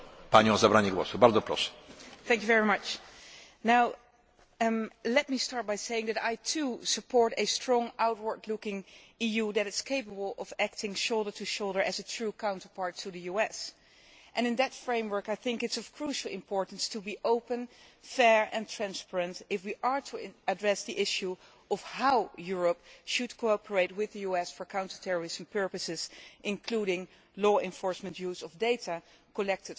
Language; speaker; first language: English; non-native, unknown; Dutch